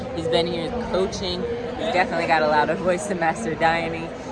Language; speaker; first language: English; native; English